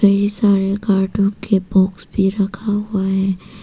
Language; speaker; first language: Hindi; non-native, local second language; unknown